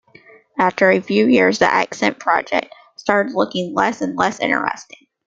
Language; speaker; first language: English; native; English